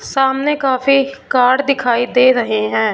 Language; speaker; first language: Hindi; non-native, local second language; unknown